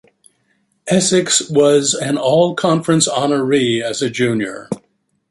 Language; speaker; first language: English; native; English